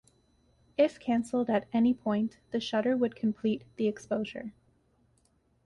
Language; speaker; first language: English; native; English